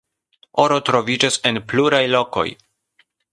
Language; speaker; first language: Esperanto; non-native, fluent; Polish